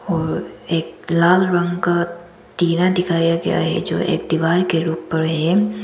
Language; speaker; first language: Hindi; non-native, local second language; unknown